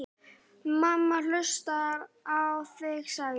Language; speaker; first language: Icelandic; native; Icelandic